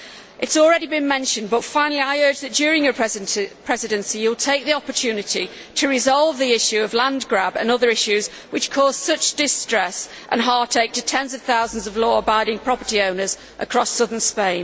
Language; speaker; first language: English; native; English